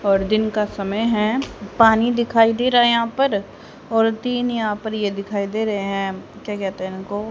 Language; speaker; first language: Hindi; native; Hindi